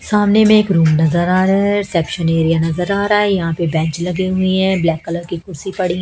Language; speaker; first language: Hindi; native; Hindi